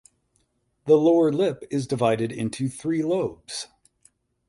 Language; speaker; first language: English; native; English